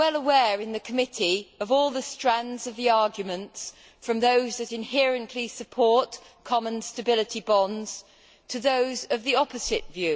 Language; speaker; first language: English; native; English